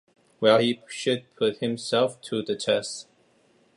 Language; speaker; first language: English; non-native, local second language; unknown